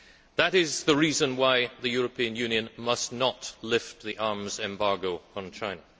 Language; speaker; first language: English; native; English